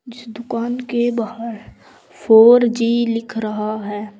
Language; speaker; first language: Hindi; native; Hindi